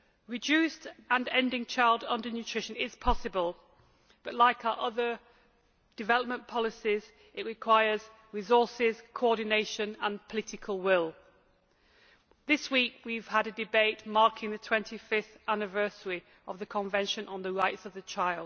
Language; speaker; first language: English; native; English